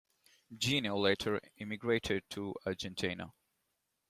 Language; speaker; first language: English; non-native, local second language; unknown